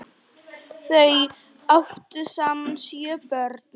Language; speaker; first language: Icelandic; non-native, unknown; Polish